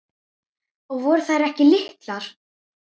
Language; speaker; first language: Icelandic; native; Icelandic